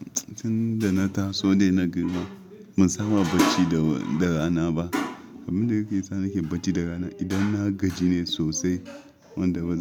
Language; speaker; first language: Hausa; non-native, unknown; Yoruba